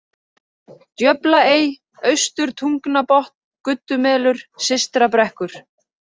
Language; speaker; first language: Icelandic; native; Icelandic